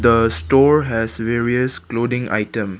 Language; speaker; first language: English; non-native, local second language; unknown